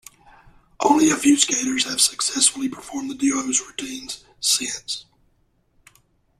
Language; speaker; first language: English; native; English